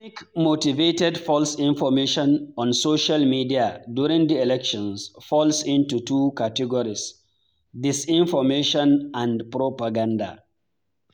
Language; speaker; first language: English; non-native, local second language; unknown